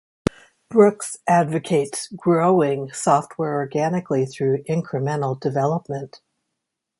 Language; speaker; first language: English; native; English